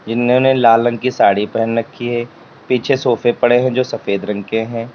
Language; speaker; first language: Hindi; native; Hindi